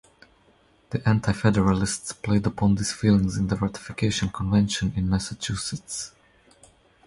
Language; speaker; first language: English; non-native, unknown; Croatian